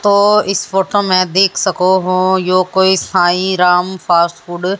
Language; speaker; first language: Hindi; native; Hindi